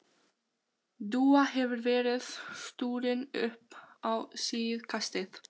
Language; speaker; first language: Icelandic; non-native, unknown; Albanian